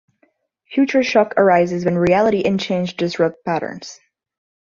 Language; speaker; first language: English; non-native, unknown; Portuguese